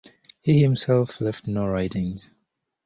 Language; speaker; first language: English; native; English